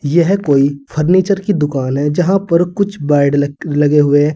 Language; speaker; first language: Hindi; native; Hindi